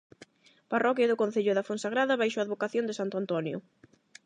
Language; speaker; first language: Galician; non-native, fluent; Spanish